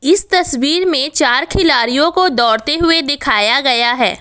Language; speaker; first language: Hindi; non-native, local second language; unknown